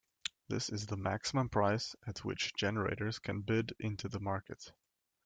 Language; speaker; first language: English; native; English